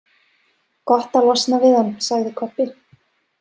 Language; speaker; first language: Icelandic; non-native, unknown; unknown